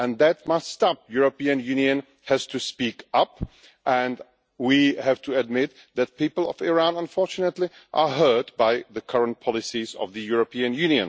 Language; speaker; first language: English; non-native, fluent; Czech